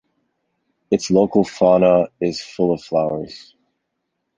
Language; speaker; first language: English; native; English